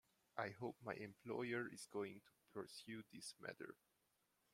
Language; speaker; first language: English; non-native, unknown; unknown